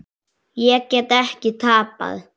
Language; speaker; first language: Icelandic; native; Icelandic